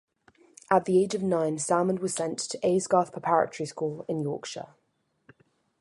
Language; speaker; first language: English; native; English